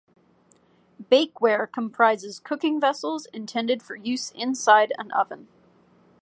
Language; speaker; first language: English; native; English